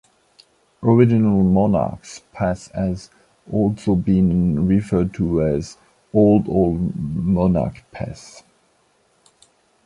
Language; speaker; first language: English; non-native, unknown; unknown